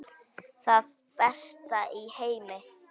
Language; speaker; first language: Icelandic; native; Icelandic